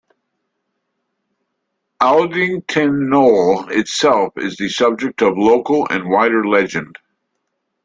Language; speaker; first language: English; native; English